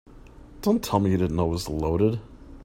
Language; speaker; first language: English; native; English